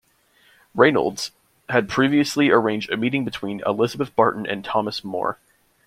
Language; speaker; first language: English; native; English